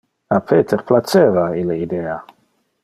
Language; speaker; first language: Interlingua; non-native, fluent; Dutch